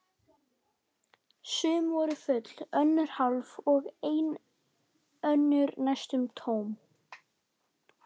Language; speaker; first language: Icelandic; native; Icelandic